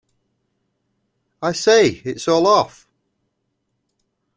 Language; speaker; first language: English; native; English